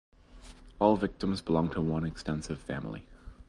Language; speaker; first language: English; native; English